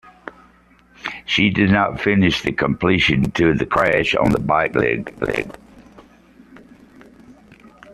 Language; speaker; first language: English; native; English